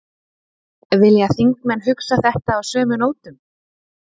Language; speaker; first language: Icelandic; native; Icelandic